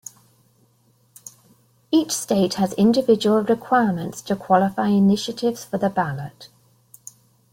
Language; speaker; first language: English; native; English